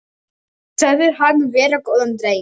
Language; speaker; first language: Icelandic; non-native, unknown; Polish